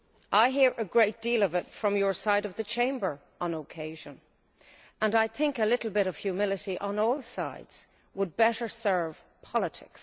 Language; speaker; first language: English; native; English